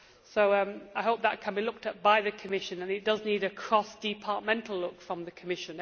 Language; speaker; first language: English; native; English